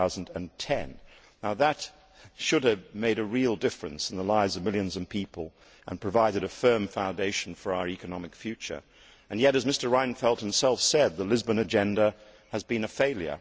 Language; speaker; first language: English; native; English